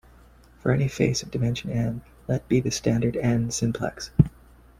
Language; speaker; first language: English; native; English